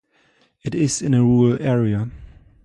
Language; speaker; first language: English; non-native, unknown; German